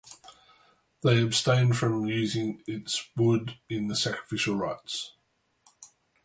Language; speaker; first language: English; native; English